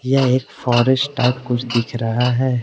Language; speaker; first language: Hindi; early bilingual, other home language; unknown